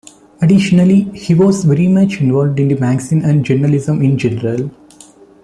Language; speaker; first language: English; non-native, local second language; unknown